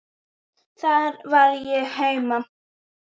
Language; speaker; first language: Icelandic; native; Icelandic